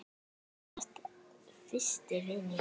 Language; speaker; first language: Icelandic; native; Icelandic